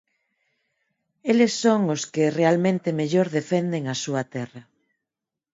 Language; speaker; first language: Galician; non-native, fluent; Spanish